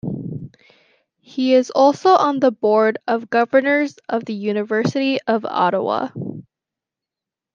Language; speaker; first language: English; native; English